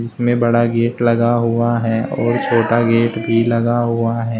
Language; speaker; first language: Hindi; native; Hindi